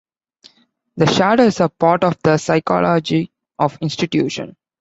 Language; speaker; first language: English; non-native, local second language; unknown